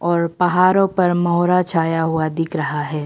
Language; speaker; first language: Hindi; non-native, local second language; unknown